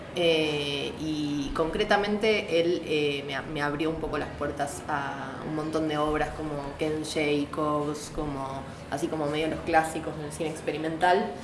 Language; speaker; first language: Spanish; native; Spanish